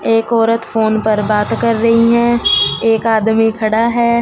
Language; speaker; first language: Hindi; non-native, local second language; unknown